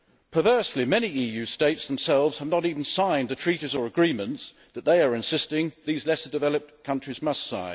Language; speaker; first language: English; native; English